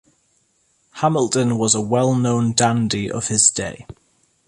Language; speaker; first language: English; native; English